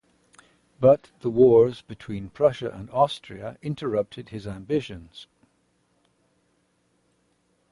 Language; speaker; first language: English; native; English